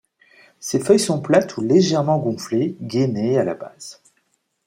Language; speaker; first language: French; native; French